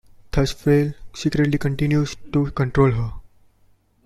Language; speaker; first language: English; non-native, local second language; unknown